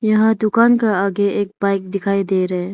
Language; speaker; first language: Hindi; non-native, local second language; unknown